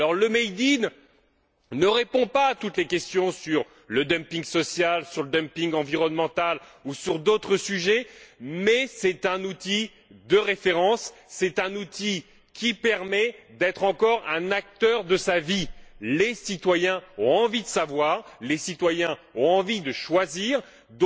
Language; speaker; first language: French; native; French